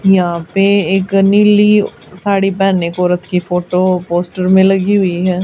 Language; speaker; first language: Hindi; native; Hindi